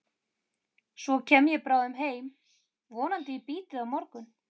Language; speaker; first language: Icelandic; native; Icelandic